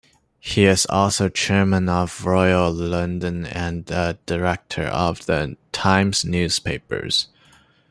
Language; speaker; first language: English; non-native, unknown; Chinese